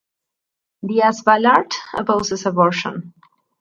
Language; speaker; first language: English; non-native, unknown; Spanish